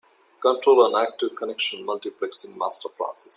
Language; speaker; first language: English; non-native, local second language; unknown